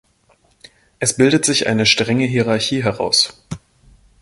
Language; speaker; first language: German; native; German